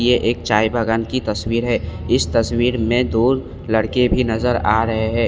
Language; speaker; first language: Hindi; non-native, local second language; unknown